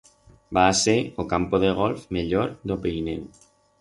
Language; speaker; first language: Aragonese; non-native, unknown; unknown